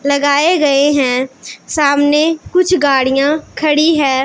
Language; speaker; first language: Hindi; non-native, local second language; Punjabi